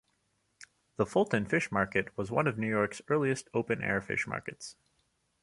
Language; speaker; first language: English; native; English